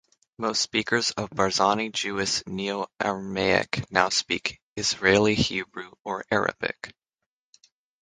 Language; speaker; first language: English; native; English